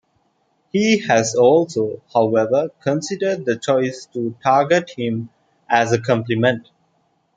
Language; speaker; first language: English; non-native, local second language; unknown